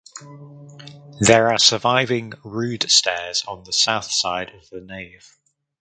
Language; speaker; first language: English; native; English